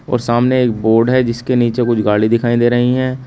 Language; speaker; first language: Hindi; native; Hindi